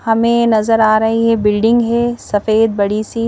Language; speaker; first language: Hindi; native; Hindi